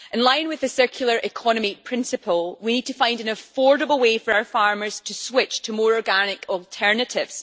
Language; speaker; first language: English; native; English